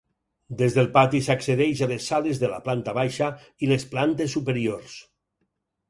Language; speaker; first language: Catalan; native; Catalan